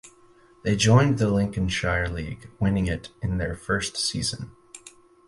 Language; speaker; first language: English; native; English